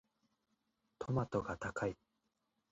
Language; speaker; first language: Japanese; native; Japanese